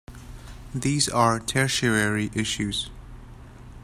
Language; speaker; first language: English; native; English